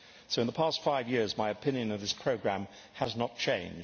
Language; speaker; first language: English; native; English